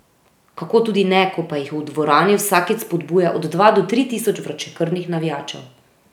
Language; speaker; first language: Slovenian; native; Slovenian